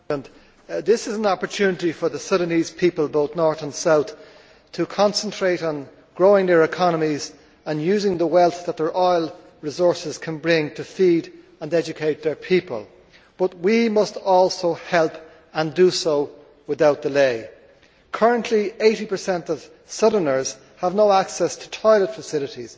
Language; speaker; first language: English; native; English